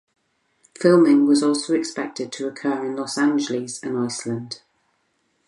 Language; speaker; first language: English; native; English